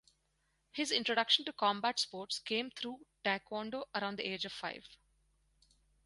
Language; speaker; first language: English; non-native, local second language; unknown